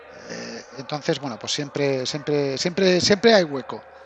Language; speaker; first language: Spanish; native; Spanish